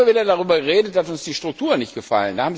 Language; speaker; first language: German; non-native, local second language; Luxembourgish